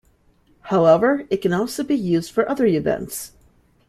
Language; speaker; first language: English; native; English